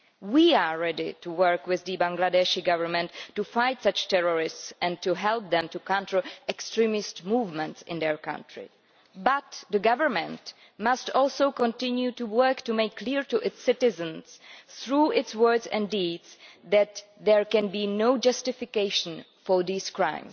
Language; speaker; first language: English; non-native, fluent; Czech